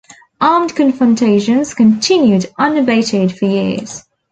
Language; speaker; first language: English; native; English